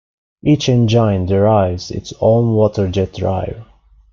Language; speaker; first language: English; non-native, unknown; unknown